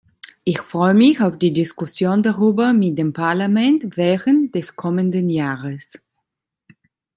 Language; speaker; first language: German; non-native, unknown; Italian